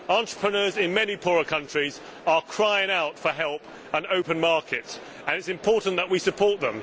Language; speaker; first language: English; native; English